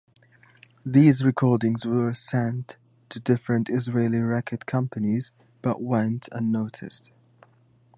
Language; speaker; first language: English; native; English